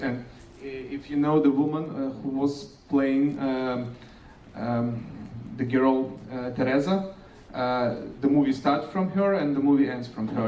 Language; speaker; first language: English; non-native, fluent; Ukrainian